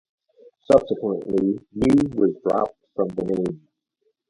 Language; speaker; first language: English; native; English